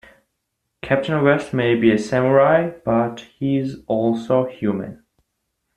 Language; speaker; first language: English; non-native, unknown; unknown